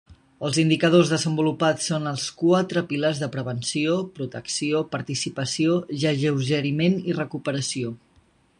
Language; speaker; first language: Catalan; native; Catalan